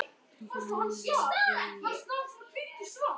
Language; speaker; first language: Icelandic; native; Icelandic